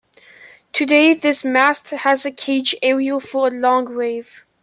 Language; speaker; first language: English; native; English